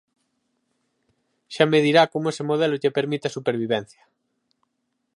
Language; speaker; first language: Galician; native; Galician